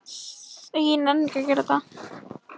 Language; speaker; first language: Icelandic; non-native, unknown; Polish